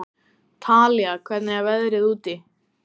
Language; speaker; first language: Icelandic; native; Icelandic